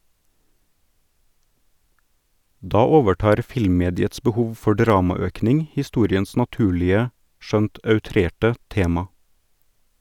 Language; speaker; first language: Norwegian; native; Norwegian